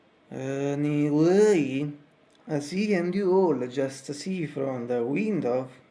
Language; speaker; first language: English; non-native, learner; Italian